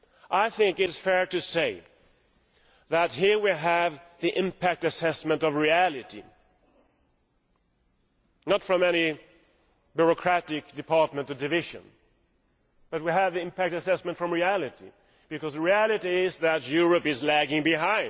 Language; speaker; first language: English; non-native, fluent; Swedish